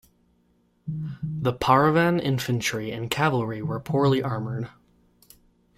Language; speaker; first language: English; native; English